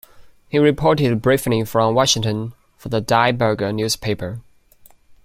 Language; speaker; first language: English; non-native, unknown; Chinese